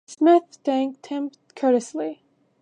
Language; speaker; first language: English; native; English